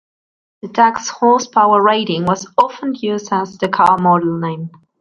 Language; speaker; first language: English; non-native, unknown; Spanish